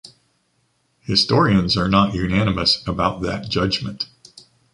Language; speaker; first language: English; native; English